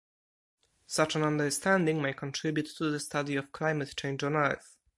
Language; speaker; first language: English; non-native, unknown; Polish